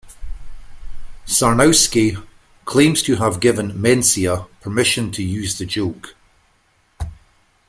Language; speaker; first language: English; native; English